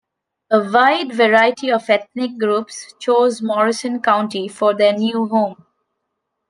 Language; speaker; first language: English; non-native, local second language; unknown